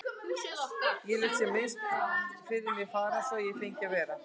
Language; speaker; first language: Icelandic; native; Icelandic